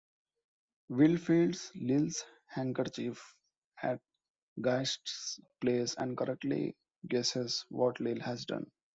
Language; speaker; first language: English; non-native, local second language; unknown